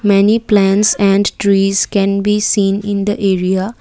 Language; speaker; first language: English; non-native, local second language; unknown